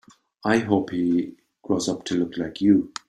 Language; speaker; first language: English; native; English